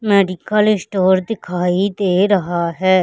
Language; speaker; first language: Hindi; native; Hindi